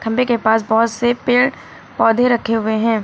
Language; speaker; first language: Hindi; native; Hindi